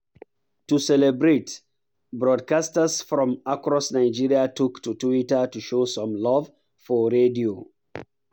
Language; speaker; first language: English; non-native, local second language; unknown